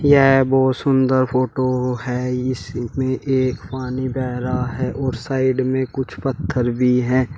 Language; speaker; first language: Hindi; native; Hindi